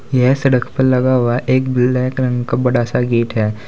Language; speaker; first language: Hindi; native; Hindi